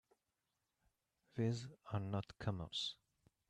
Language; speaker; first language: English; non-native, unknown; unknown